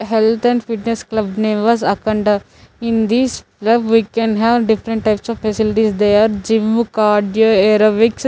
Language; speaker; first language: English; non-native, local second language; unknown